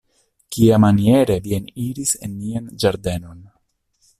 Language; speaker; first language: Esperanto; non-native, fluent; Italian